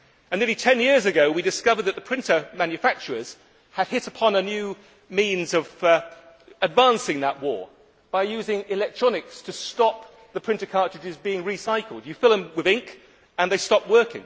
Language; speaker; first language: English; native; English